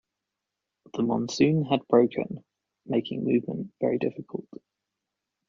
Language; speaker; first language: English; native; English